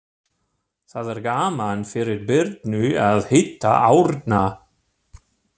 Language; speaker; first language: Icelandic; non-native, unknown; German